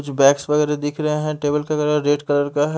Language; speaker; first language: Hindi; native; Hindi